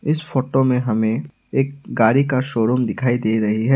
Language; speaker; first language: Hindi; non-native, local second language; Assamese